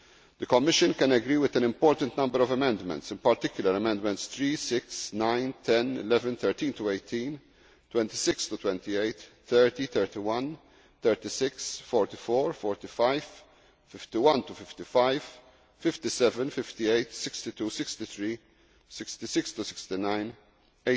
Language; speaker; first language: English; non-native, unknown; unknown